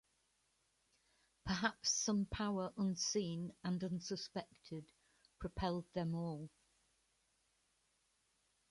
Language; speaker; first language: English; native; English